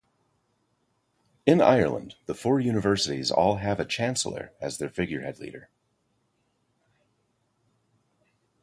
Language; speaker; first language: English; native; English